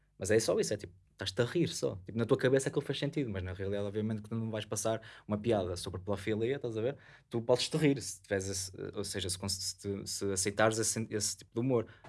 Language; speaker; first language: Portuguese; native; Portuguese